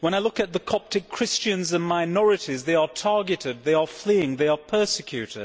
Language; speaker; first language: English; native; English